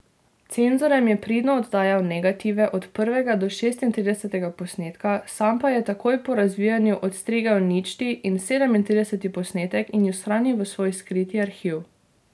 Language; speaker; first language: Slovenian; native; Slovenian